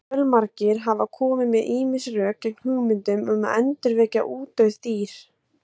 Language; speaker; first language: Icelandic; native; Icelandic